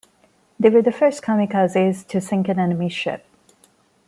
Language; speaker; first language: English; non-native, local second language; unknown